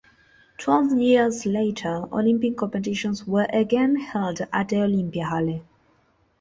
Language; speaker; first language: English; non-native, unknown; Spanish